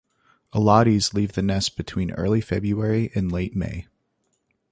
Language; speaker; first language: English; native; English